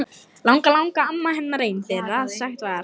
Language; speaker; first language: Icelandic; non-native, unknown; Lithuanian